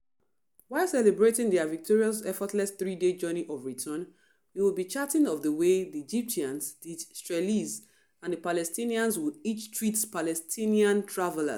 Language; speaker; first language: English; non-native, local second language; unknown